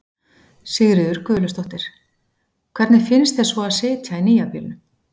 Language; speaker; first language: Icelandic; native; Icelandic